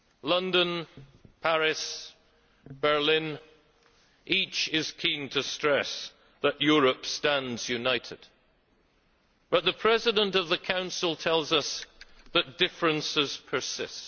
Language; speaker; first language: English; native; English